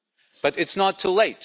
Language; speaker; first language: English; non-native, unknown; German